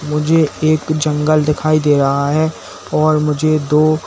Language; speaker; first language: Hindi; native; Hindi